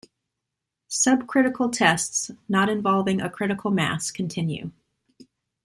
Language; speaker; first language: English; native; English